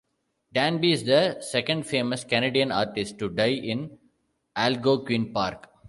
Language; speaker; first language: English; non-native, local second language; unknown